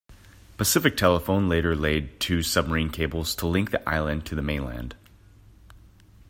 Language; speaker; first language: English; native; English